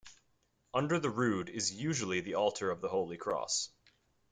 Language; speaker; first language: English; native; English